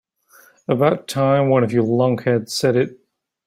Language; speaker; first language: English; native; English